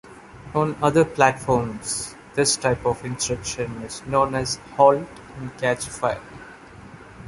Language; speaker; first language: English; non-native, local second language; Malayalam